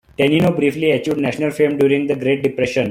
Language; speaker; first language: English; non-native, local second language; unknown